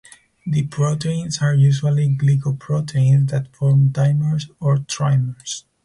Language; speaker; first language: English; non-native, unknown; Spanish